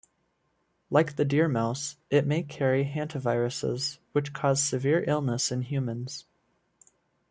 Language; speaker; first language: English; native; English